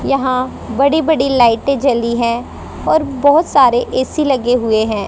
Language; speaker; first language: Hindi; native; Hindi